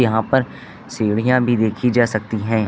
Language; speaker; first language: Hindi; native; Hindi